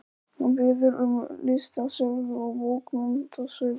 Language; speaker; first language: Icelandic; non-native, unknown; Polish